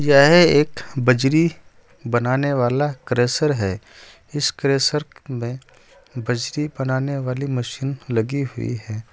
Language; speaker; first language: Hindi; native; Hindi